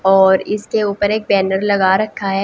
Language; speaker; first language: Hindi; native; Hindi